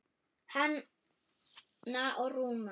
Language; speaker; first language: Icelandic; non-native, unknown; German